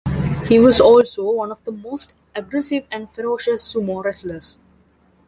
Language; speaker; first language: English; non-native, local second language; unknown